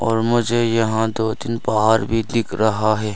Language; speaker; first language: Hindi; non-native, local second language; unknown